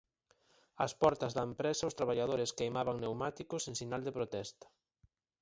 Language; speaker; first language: Galician; native; Galician